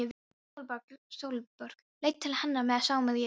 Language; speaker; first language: Icelandic; non-native, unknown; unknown